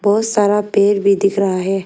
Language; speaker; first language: Hindi; early bilingual, other home language; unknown